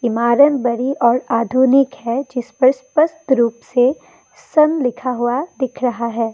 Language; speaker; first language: Hindi; non-native, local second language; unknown